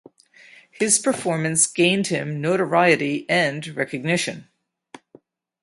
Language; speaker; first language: English; native; English